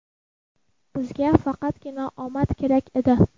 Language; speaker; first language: Uzbek; non-native, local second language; Kazakh